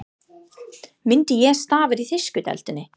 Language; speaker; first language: Icelandic; non-native, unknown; English